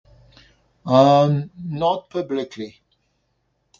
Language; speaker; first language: English; non-native, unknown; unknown